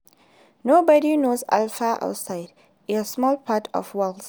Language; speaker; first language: English; non-native, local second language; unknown